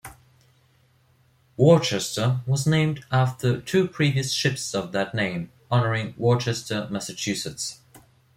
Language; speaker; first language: English; non-native, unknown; German